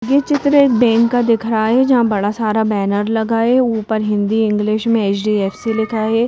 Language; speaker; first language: Hindi; native; Hindi